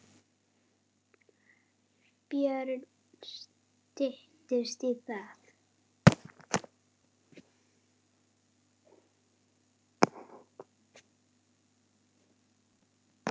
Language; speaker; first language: Icelandic; native; Icelandic